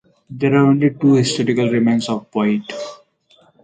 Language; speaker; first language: English; non-native, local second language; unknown